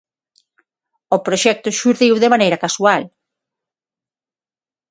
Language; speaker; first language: Galician; non-native, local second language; Spanish